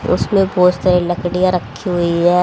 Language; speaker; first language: Hindi; native; Hindi